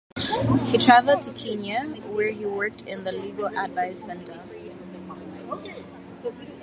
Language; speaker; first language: English; non-native, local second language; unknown